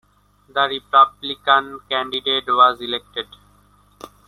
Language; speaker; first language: English; non-native, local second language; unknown